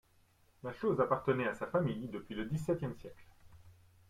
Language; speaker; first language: French; non-native, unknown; English